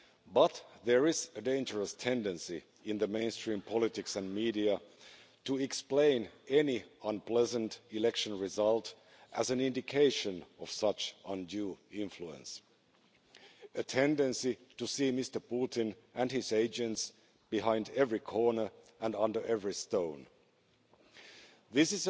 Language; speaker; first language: English; non-native, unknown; Finnish